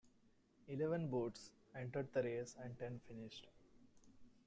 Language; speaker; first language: English; non-native, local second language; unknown